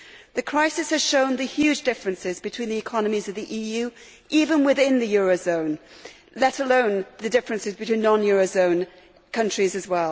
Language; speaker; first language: English; native; English